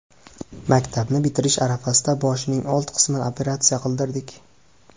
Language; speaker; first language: Uzbek; native; Uzbek